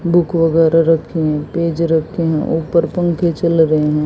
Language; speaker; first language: Hindi; native; Hindi